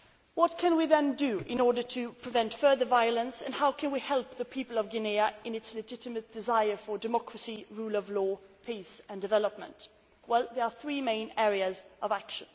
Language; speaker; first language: English; non-native, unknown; Swedish